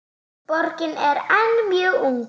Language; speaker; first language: Icelandic; native; Icelandic